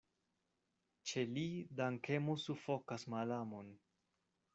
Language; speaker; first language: Esperanto; non-native, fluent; Spanish